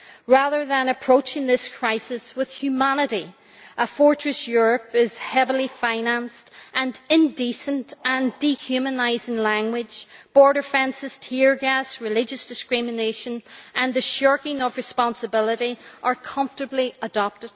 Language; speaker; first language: English; native; English